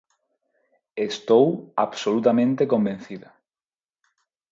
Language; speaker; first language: Galician; non-native, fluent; Spanish